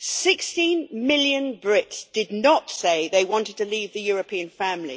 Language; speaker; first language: English; native; English